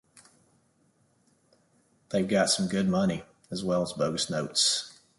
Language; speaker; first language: English; native; English